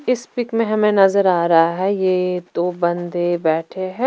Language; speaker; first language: Hindi; non-native, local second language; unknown